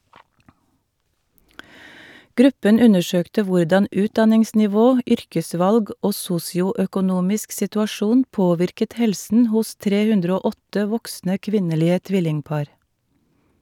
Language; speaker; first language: Norwegian; native; Norwegian